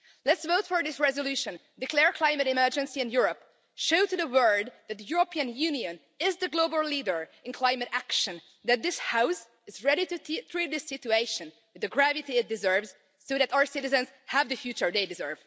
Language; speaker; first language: English; non-native, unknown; Hungarian